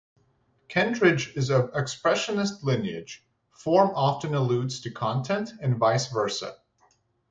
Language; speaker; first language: English; native; English